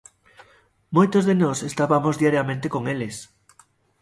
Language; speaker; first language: Galician; native; Galician